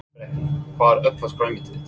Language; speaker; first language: Icelandic; non-native, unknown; English